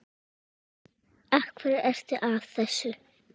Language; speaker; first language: Icelandic; non-native, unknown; Czech